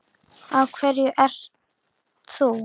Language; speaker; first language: Icelandic; native; Icelandic